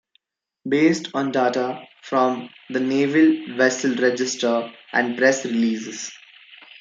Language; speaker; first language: English; non-native, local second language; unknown